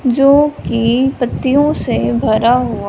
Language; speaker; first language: Hindi; non-native, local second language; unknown